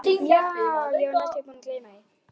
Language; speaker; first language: Icelandic; native; Icelandic